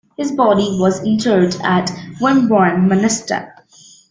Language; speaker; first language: English; native; English